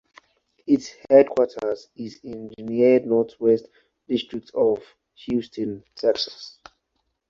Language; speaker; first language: English; non-native, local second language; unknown